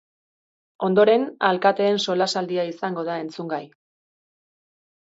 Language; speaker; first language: Basque; native; Basque